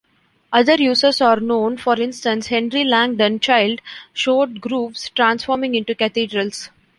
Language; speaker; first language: English; non-native, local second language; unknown